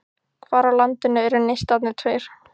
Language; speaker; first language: Icelandic; native; Icelandic